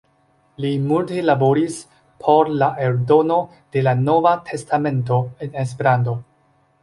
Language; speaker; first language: Esperanto; non-native, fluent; Chinese